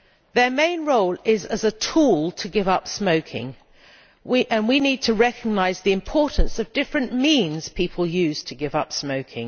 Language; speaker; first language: English; native; English